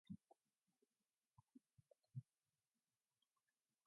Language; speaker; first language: English; non-native, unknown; Mongolian